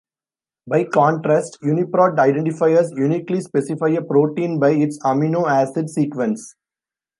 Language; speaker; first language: English; non-native, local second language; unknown